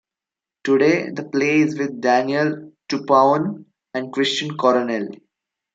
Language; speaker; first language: English; non-native, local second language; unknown